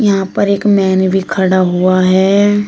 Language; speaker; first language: Hindi; native; Hindi